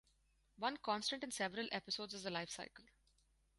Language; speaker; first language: English; non-native, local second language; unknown